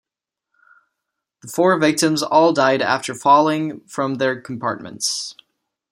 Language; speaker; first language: English; non-native, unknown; Czech